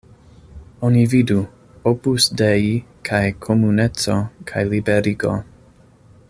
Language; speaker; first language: Esperanto; non-native, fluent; English